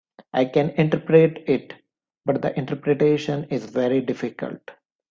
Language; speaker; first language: English; non-native, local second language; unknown